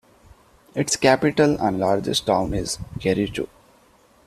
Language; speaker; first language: English; non-native, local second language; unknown